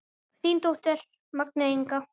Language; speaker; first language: Icelandic; native; Icelandic